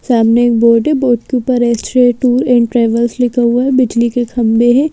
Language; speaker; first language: Hindi; native; Hindi